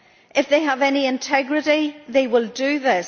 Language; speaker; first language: English; native; English